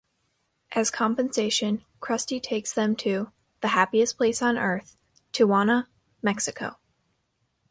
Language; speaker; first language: English; native; English